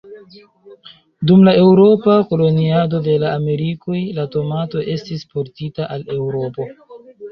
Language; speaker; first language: Esperanto; non-native, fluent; Chinese